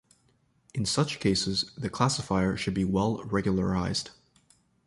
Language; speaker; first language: English; native; English